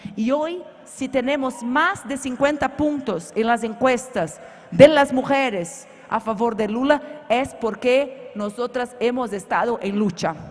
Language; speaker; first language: Spanish; non-native, related language; Portuguese